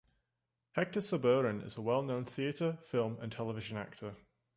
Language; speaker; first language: English; native; English